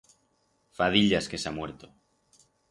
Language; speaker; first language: Aragonese; non-native, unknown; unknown